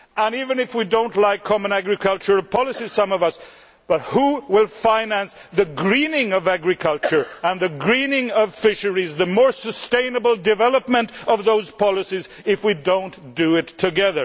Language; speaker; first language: English; non-native, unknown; Swedish